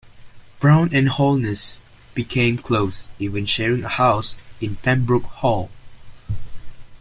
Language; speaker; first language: English; non-native, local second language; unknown